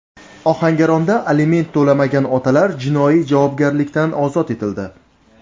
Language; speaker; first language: Uzbek; native; Uzbek